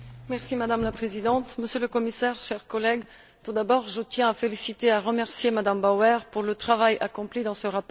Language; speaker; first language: French; non-native, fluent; Bulgarian